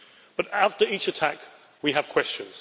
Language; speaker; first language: English; native; English